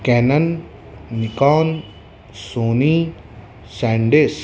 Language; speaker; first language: Hindi; native; Hindi